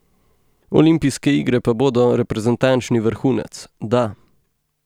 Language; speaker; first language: Slovenian; native; Slovenian